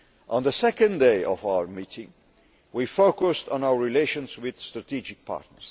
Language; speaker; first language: English; non-native, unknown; Dutch